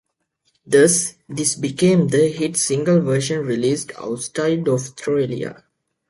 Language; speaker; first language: English; native; English